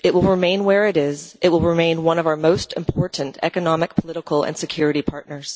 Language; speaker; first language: English; non-native, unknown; Dutch